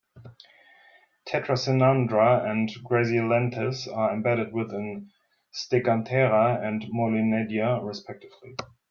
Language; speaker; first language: English; non-native, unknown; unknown